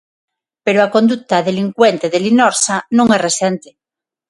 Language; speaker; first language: Galician; non-native, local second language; Spanish